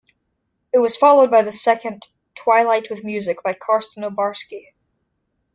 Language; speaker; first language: English; native; English